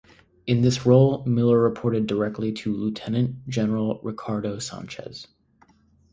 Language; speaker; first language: English; native; English